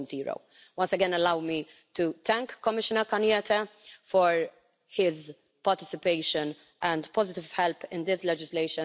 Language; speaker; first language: English; non-native, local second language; Maltese